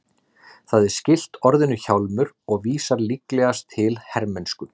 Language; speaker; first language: Icelandic; native; Icelandic